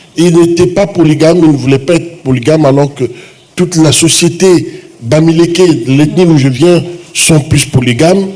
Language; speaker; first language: French; non-native, local second language; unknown